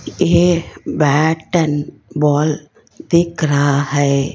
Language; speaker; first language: Hindi; non-native, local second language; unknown